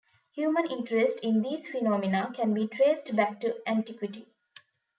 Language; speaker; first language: English; non-native, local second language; Tamil